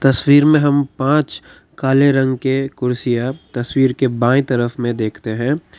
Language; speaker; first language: Hindi; non-native, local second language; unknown